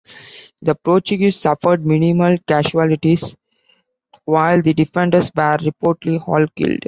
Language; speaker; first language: English; non-native, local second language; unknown